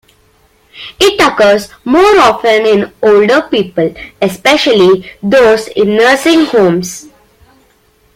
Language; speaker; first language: English; non-native, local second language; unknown